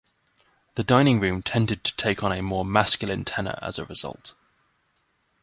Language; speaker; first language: English; native; English